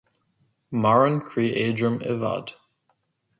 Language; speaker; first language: Irish; non-native, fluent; English